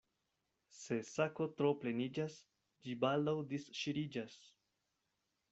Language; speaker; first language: Esperanto; non-native, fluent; Spanish